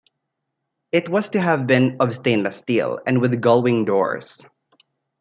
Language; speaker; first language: English; non-native, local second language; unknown